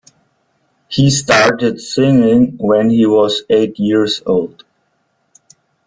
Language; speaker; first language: English; non-native, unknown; German